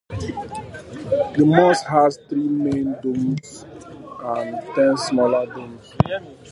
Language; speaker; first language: English; native; English